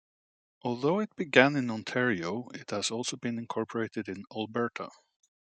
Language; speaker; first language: English; native; English